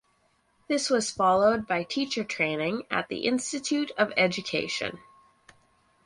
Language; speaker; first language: English; native; English